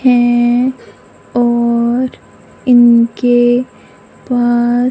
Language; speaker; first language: Hindi; non-native, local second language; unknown